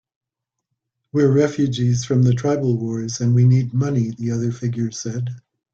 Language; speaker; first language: English; native; English